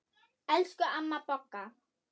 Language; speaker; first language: Icelandic; non-native, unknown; German